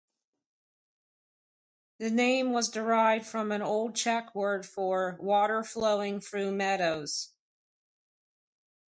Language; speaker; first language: English; native; English